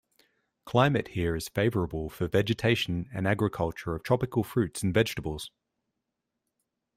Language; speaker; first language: English; native; English